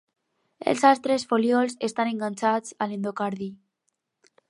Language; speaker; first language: Catalan; non-native, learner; Spanish